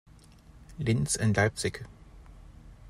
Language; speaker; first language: English; non-native, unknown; German